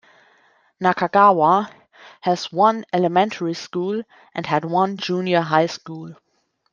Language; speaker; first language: English; non-native, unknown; German